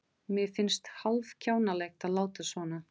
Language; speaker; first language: Icelandic; non-native, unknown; Portuguese